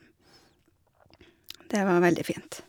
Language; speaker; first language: Norwegian; native; Norwegian